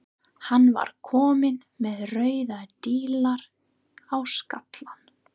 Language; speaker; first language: Icelandic; non-native, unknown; English